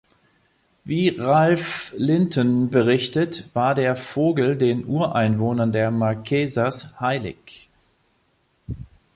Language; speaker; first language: German; native; German